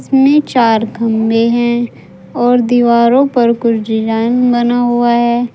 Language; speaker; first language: Hindi; native; Hindi